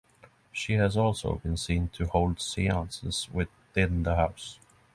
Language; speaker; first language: English; non-native, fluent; Norwegian